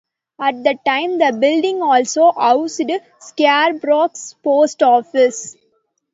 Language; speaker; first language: English; non-native, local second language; Tamil